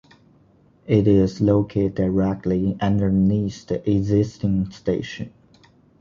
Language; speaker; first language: English; non-native, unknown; Chinese